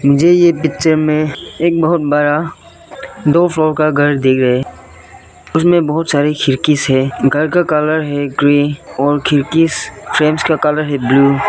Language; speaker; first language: Hindi; non-native, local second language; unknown